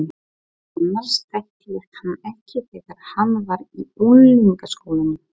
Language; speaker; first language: Icelandic; non-native, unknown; Polish